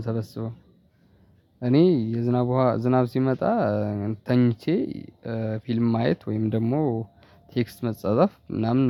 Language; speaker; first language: Amharic; non-native, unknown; Tigrinya